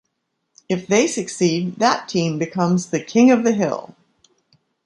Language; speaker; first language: English; native; English